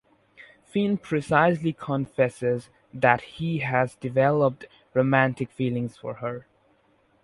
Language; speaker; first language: English; non-native, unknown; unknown